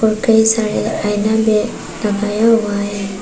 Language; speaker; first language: Hindi; non-native, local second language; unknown